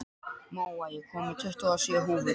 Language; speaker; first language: Icelandic; non-native, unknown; Polish